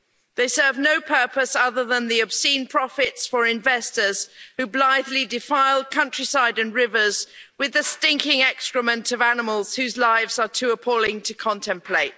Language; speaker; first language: English; native; English